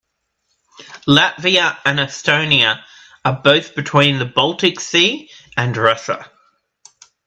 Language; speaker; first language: English; native; English